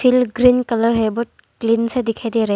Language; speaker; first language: Hindi; non-native, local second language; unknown